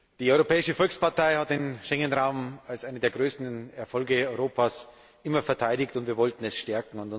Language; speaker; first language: German; native; German